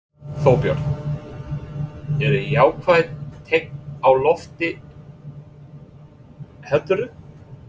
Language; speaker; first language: Icelandic; non-native, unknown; English